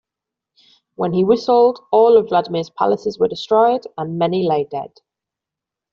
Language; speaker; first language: English; non-native, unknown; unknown